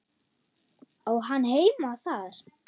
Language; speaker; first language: Icelandic; non-native, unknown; German